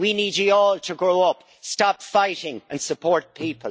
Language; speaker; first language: English; native; English